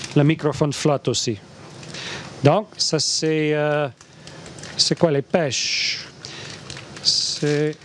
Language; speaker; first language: French; non-native, fluent; English